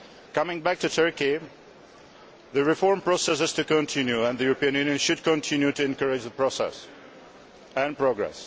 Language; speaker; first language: English; non-native, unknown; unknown